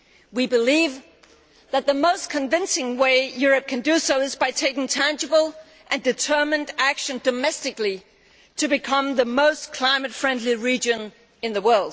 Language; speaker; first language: English; non-native, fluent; Danish